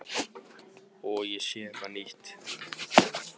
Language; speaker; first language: Icelandic; native; Icelandic